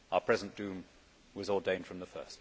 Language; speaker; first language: English; native; English